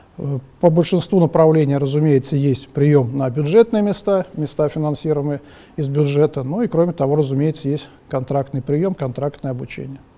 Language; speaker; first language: Russian; native; Russian